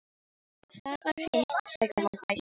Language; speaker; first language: Icelandic; non-native, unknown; Filipino